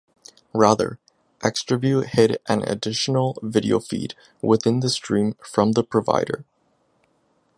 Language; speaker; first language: English; native; English